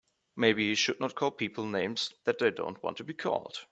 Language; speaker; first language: English; non-native, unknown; German